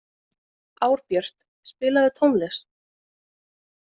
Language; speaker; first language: Icelandic; native; Icelandic